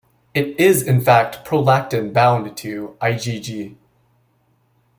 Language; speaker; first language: English; native; English